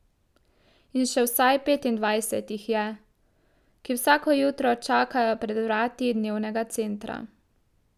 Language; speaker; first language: Slovenian; native; Slovenian